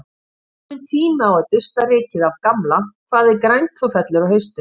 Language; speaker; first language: Icelandic; native; Icelandic